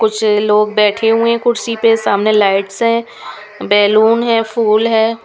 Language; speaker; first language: Hindi; non-native, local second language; Punjabi